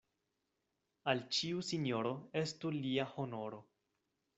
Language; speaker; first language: Esperanto; non-native, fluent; Spanish